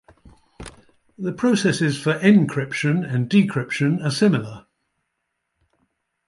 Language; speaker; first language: English; native; English